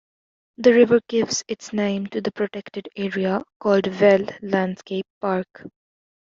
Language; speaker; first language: English; native; English